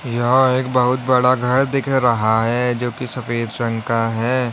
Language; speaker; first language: Hindi; native; Hindi